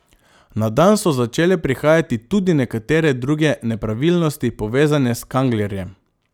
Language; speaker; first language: Slovenian; non-native, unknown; Macedonian